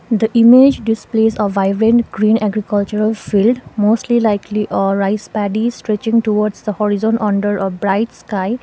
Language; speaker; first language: English; non-native, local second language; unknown